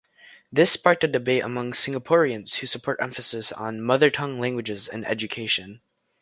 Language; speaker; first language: English; native; English